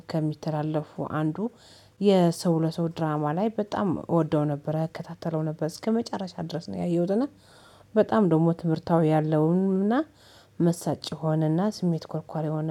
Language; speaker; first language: Amharic; native; Amharic